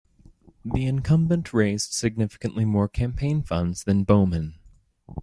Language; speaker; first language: English; native; English